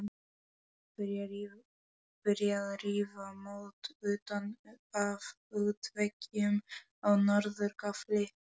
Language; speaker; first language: Icelandic; non-native, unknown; Polish